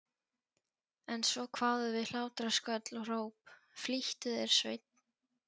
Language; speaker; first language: Icelandic; non-native, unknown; Polish